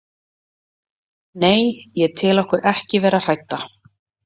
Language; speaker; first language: Icelandic; native; Icelandic